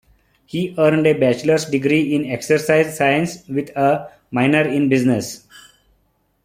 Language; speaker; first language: English; non-native, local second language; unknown